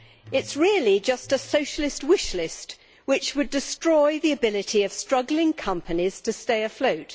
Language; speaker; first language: English; native; English